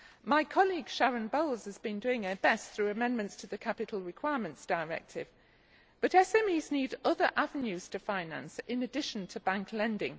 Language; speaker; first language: English; native; English